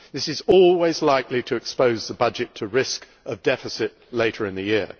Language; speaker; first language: English; native; English